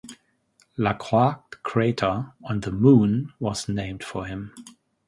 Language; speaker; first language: English; non-native, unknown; German